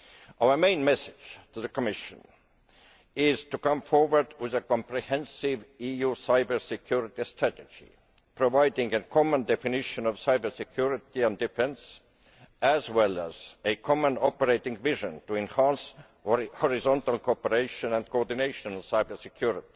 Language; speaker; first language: English; non-native, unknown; Estonian